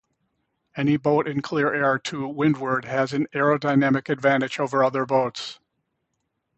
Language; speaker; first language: English; native; English